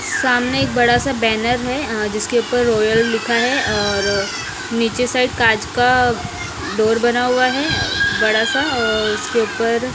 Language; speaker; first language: Hindi; non-native, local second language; Punjabi